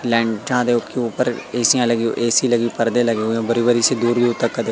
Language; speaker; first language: Hindi; native; Hindi